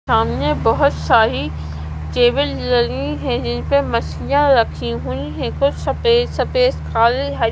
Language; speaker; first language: Hindi; non-native, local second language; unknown